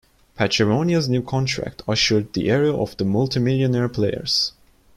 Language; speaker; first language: English; non-native, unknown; Turkish